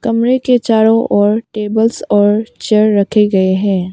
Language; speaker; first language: Hindi; non-native, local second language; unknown